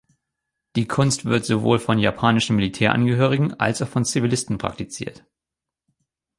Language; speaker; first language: German; native; German